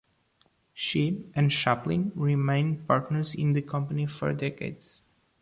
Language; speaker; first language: English; non-native, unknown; Portuguese